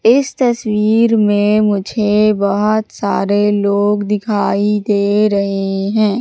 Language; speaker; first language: Hindi; native; Hindi